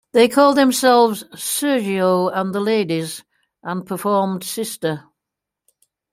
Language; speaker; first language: English; native; English